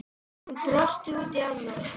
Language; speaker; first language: Icelandic; native; Icelandic